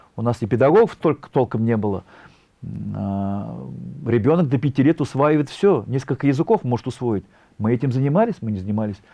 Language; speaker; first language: Russian; non-native, local second language; Tatar